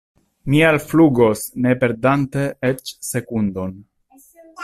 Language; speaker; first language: Esperanto; non-native, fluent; Italian